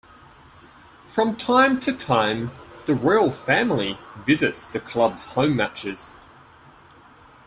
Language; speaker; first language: English; native; English